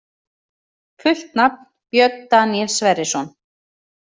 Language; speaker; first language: Icelandic; native; Icelandic